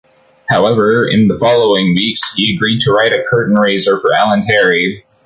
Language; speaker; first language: English; native; English